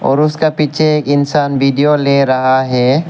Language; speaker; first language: Hindi; non-native, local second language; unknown